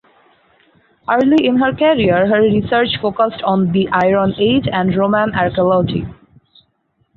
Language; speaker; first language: English; non-native, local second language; Bangla